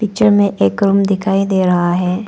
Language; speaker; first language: Hindi; non-native, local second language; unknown